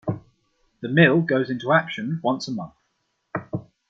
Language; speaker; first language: English; non-native, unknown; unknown